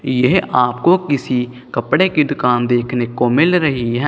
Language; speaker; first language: Hindi; non-native, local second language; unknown